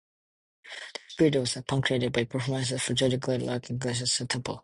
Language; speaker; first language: English; non-native, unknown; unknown